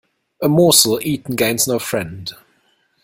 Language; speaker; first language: English; non-native, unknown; German